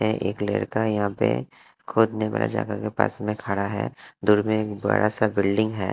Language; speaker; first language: Hindi; non-native, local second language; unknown